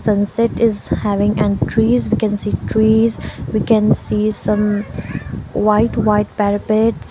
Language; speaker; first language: English; non-native, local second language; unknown